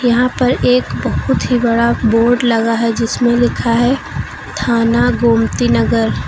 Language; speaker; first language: Hindi; native; Hindi